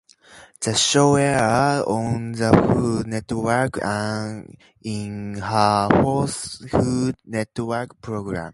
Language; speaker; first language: English; native; English